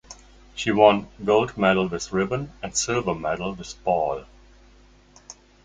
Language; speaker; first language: English; non-native, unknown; German